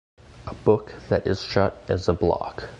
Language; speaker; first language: English; native; English